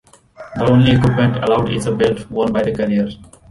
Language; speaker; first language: English; non-native, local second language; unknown